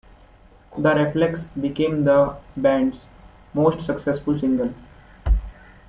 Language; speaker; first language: English; non-native, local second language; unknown